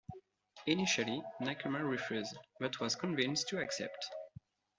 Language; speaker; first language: English; non-native, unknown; French